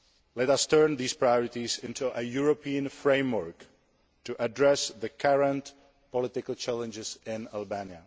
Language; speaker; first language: English; non-native, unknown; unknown